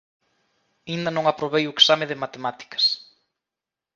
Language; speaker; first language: Galician; native; Galician